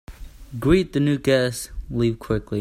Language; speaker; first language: English; non-native, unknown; Hakha Chin